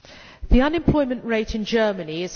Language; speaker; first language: English; native; English